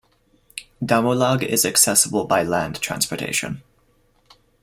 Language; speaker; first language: English; native; English